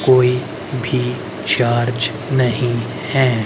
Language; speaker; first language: Hindi; native; Hindi